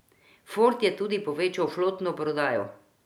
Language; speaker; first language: Slovenian; non-native, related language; Croatian